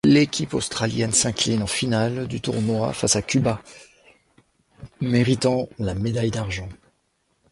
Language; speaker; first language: French; native; French